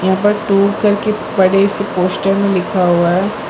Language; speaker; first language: Hindi; non-native, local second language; Gujarati